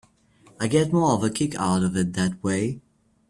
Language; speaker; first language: English; native; English